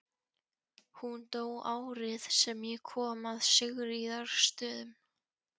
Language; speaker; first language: Icelandic; non-native, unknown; Polish